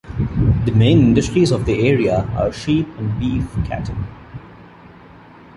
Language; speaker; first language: English; non-native, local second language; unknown